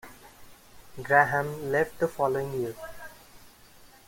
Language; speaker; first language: English; non-native, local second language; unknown